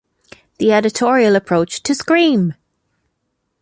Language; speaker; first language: English; native; English